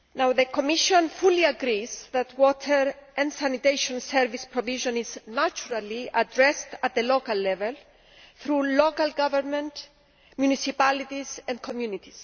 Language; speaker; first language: English; non-native, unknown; Greek